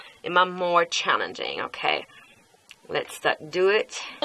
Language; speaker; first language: English; non-native, learner; German